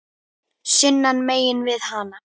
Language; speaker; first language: Icelandic; native; Icelandic